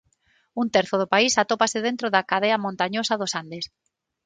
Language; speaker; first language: Galician; non-native, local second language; Spanish